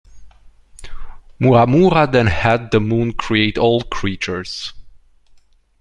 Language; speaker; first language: English; non-native, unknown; Romanian